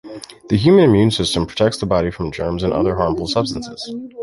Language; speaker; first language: English; native; English